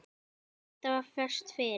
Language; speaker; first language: Icelandic; native; Icelandic